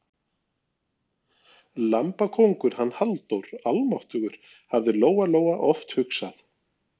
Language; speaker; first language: Icelandic; non-native, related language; Norwegian